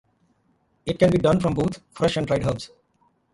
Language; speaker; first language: English; non-native, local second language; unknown